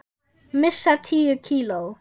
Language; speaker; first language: Icelandic; non-native, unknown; German